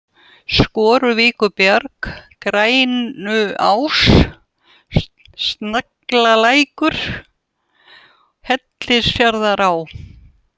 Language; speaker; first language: Icelandic; non-native, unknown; Russian